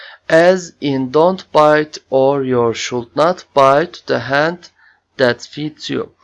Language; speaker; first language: English; non-native, fluent; Turkish